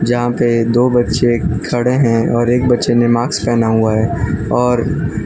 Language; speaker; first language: Hindi; non-native, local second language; Gujarati